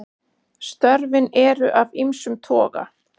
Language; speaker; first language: Icelandic; native; Icelandic